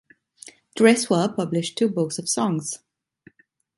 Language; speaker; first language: English; non-native, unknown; Italian